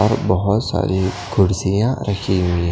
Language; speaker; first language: Hindi; non-native, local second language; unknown